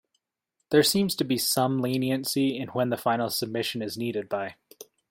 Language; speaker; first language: English; native; English